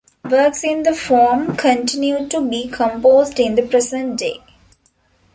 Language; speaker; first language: English; non-native, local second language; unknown